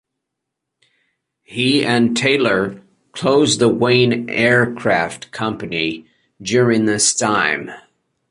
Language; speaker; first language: English; native; English